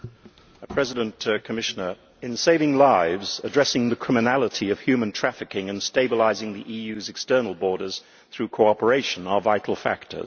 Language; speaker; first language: English; native; English